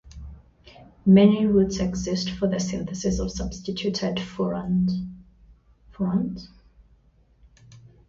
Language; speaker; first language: English; non-native, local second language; Swahili